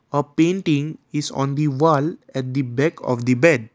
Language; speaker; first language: English; non-native, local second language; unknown